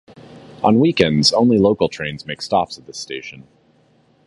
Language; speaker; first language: English; native; English